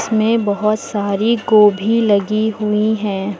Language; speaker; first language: Hindi; native; Hindi